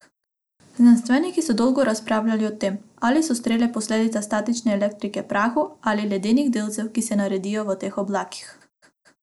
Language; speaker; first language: Slovenian; non-native, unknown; Macedonian